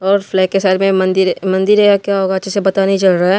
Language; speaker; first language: Hindi; non-native, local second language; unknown